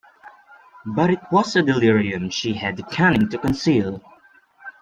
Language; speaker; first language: English; non-native, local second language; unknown